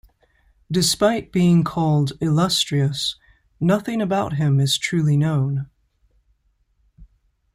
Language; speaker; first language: English; native; English